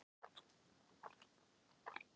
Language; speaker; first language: Icelandic; non-native, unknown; Thai